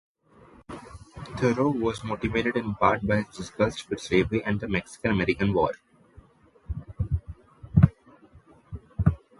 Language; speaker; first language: English; non-native, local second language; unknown